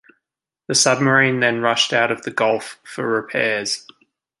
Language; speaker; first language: English; native; English